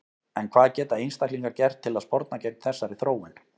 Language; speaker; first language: Icelandic; native; Icelandic